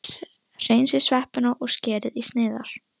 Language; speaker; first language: Icelandic; non-native, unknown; Russian